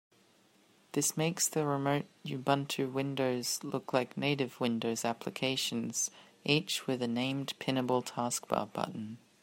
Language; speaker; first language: English; native; English